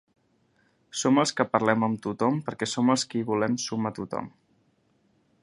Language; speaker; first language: Catalan; native; Catalan